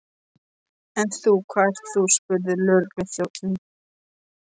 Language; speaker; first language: Icelandic; non-native, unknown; Polish